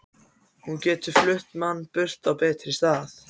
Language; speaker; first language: Icelandic; non-native, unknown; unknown